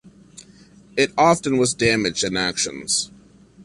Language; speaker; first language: English; native; English